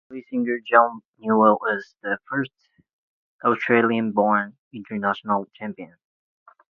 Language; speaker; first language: English; non-native, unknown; Japanese